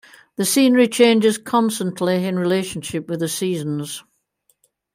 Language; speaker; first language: English; native; English